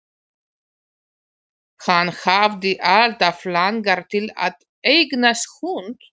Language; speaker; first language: Icelandic; non-native, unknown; Polish